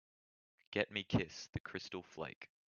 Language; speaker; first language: English; native; English